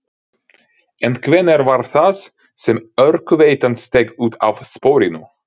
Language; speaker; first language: Icelandic; non-native, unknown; Ukrainian